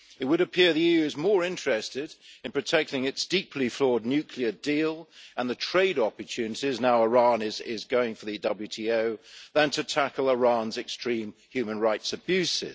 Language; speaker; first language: English; native; English